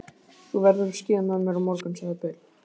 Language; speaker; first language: Icelandic; native; Icelandic